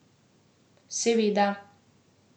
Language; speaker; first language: Slovenian; native; Slovenian